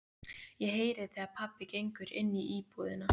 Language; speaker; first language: Icelandic; native; Icelandic